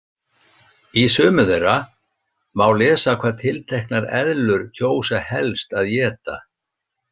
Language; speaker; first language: Icelandic; native; Icelandic